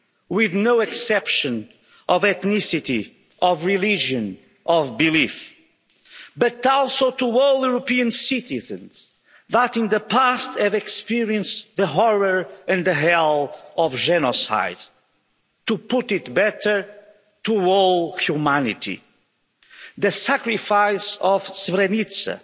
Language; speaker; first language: English; non-native, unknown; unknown